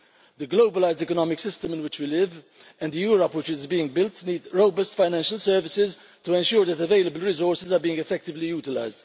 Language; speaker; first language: English; non-native, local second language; Maltese